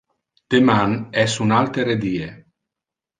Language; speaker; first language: Interlingua; non-native, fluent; Italian